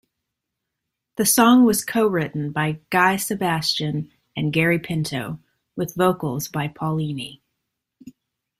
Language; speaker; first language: English; native; English